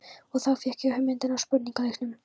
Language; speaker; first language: Icelandic; non-native, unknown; Polish